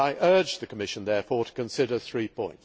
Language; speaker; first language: English; native; English